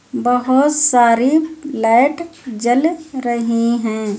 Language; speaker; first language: Hindi; native; Hindi